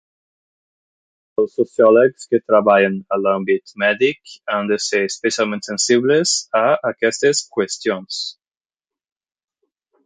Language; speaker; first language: Catalan; non-native, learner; Portuguese